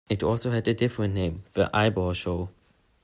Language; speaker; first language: English; non-native, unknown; German